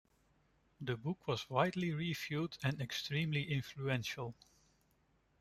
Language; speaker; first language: English; non-native, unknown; Dutch